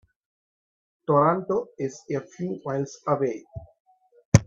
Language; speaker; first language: English; non-native, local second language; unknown